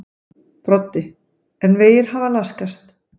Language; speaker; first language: Icelandic; native; Icelandic